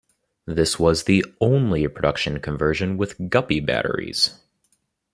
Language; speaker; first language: English; native; English